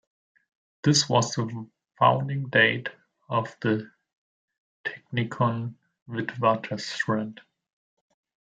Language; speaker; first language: English; non-native, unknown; German